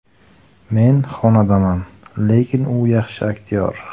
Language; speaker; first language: Uzbek; native; Uzbek